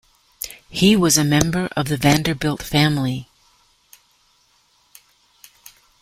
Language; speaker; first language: English; native; English